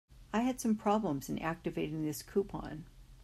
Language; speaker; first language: English; native; English